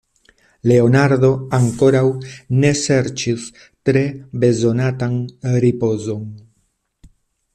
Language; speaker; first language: Esperanto; non-native, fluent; Spanish